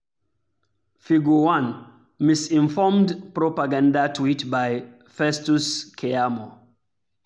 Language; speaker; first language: English; non-native, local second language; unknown